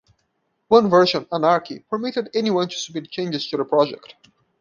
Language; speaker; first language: English; non-native, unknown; Portuguese